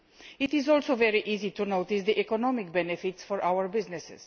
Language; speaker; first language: English; non-native, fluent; Romanian